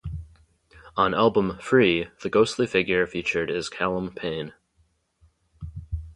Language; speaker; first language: English; native; English